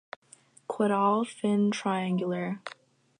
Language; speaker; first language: English; native; English